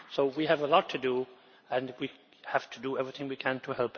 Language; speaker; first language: English; native; English